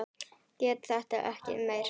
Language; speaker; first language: Icelandic; native; Icelandic